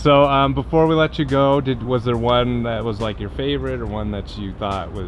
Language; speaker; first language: English; native; English